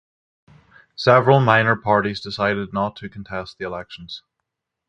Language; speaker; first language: English; native; English